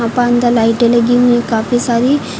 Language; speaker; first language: Hindi; native; Hindi